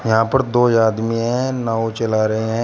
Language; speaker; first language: Hindi; native; Hindi